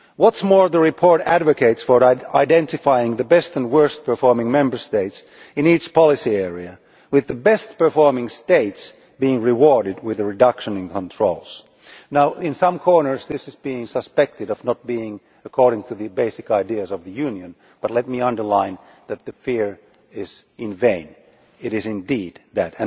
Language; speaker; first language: English; non-native, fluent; Finnish